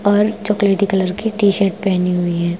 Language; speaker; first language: Hindi; non-native, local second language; Punjabi